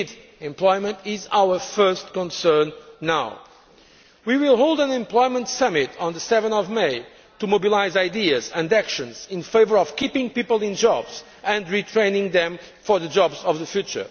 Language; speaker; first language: English; non-native, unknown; Portuguese